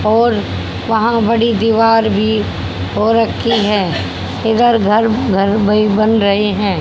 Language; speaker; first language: Hindi; native; Hindi